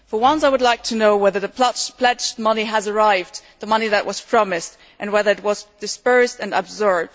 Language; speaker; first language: English; non-native, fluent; German